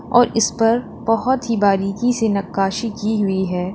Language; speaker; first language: Hindi; native; Hindi